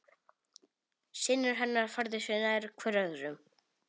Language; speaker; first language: Icelandic; non-native, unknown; Polish